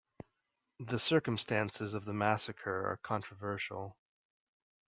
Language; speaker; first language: English; native; English